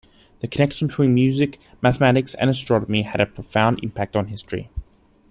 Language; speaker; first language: English; native; English